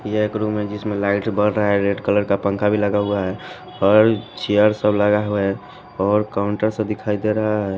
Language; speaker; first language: Hindi; non-native, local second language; Bhojpuri